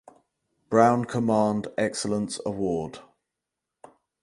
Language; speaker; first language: English; native; English